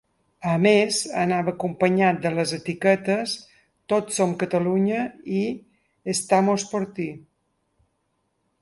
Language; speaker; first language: Catalan; native; Catalan